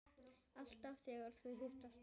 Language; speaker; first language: Icelandic; native; Icelandic